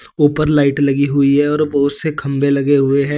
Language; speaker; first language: Hindi; native; Hindi